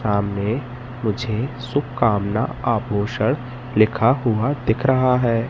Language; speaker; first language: Hindi; native; Hindi